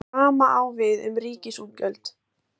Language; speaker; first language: Icelandic; native; Icelandic